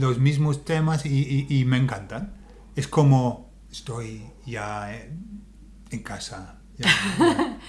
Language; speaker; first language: Spanish; non-native, fluent; English